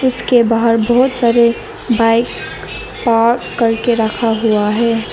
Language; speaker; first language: Hindi; non-native, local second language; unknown